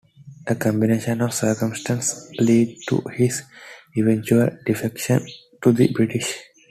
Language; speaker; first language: English; non-native, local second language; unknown